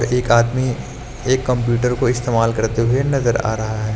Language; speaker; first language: Hindi; native; Hindi